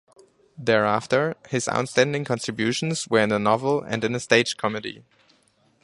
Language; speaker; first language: English; non-native, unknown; German